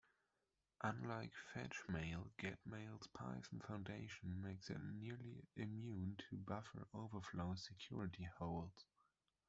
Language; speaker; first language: English; non-native, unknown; German